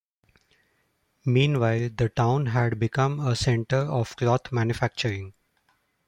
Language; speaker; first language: English; non-native, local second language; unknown